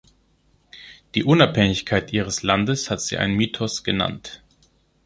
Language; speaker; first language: German; non-native, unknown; Greek